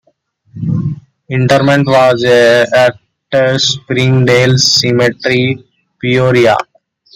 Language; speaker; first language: English; non-native, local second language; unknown